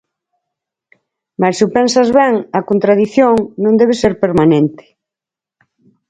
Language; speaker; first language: Galician; native; Galician